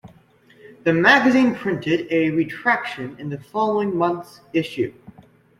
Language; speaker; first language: English; native; English